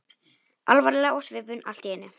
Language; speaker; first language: Icelandic; non-native, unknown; Polish